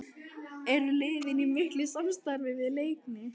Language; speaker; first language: Icelandic; native; Icelandic